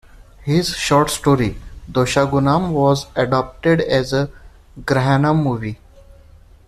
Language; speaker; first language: English; non-native, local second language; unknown